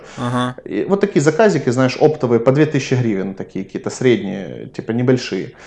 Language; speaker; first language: Russian; native; Russian